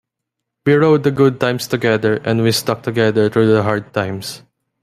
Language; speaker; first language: English; non-native, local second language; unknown